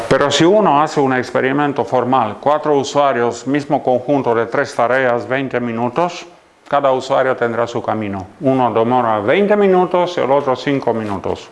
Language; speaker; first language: Spanish; non-native, fluent; Romanian